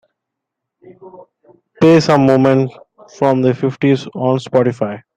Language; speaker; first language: English; non-native, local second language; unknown